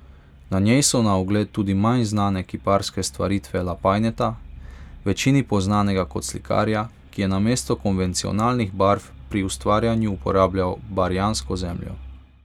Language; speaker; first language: Slovenian; non-native, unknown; Hungarian